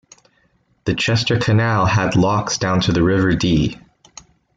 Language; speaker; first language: English; native; English